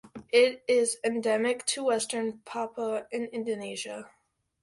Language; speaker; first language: English; native; English